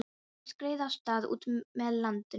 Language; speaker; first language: Icelandic; non-native, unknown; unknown